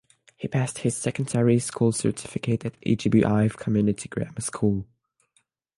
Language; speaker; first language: English; non-native, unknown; French